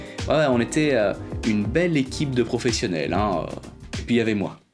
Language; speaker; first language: French; native; French